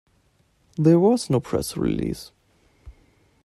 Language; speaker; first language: English; non-native, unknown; German